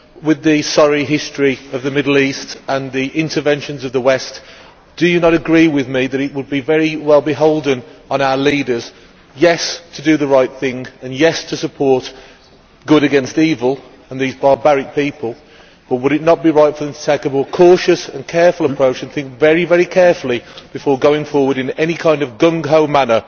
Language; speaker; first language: English; native; English